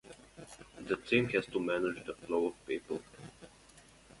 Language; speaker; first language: English; non-native, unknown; Serbian